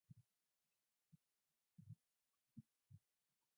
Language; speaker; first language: English; non-native, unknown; Mongolian